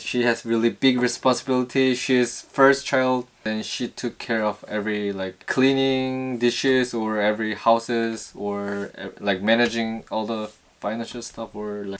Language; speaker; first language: English; non-native, learner; Korean